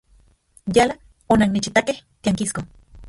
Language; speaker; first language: Central Puebla Nahuatl; non-native, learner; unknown